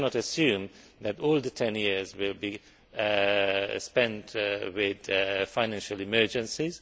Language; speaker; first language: English; non-native, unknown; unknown